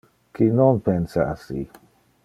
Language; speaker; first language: Interlingua; non-native, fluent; Dutch